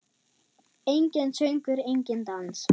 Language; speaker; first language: Icelandic; non-native, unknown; German